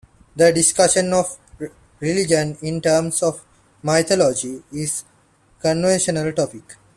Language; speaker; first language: English; non-native, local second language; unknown